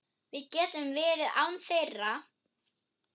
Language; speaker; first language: Icelandic; non-native, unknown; German